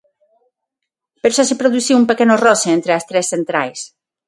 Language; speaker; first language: Galician; non-native, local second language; Spanish